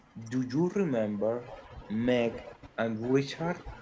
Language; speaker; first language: English; non-native, learner; Spanish